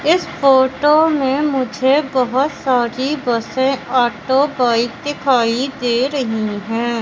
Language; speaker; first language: Hindi; native; Hindi